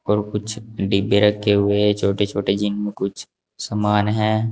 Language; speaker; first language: Hindi; native; Hindi